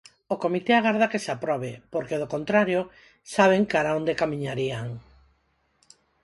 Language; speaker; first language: Galician; non-native, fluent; Spanish